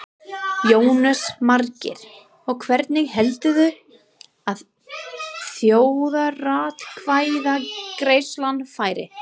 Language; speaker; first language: Icelandic; non-native, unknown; English